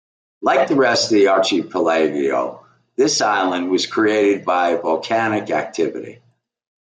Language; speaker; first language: English; native; English